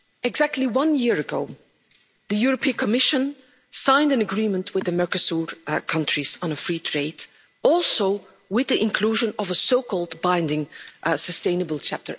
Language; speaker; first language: English; non-native, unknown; Dutch